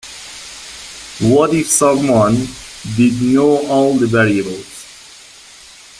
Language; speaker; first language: English; native; English